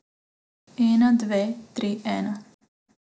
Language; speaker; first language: Slovenian; non-native, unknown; Macedonian